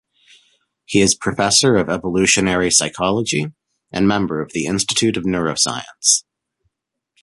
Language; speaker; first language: English; native; English